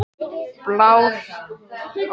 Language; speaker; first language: Icelandic; native; Icelandic